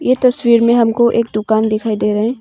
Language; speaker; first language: Hindi; early bilingual, other home language; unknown